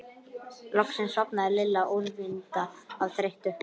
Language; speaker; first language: Icelandic; native; Icelandic